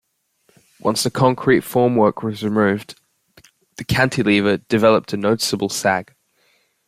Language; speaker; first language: English; native; English